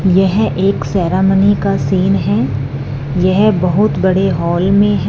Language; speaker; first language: Hindi; non-native, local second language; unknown